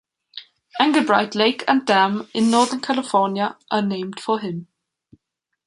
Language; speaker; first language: English; non-native, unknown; German